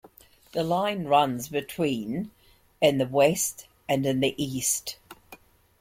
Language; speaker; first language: English; native; English